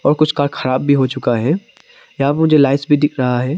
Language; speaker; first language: Hindi; non-native, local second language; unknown